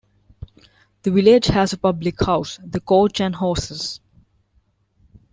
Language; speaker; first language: English; non-native, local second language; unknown